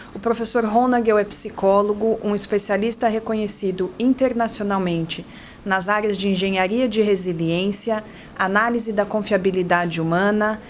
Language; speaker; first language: Portuguese; native; Portuguese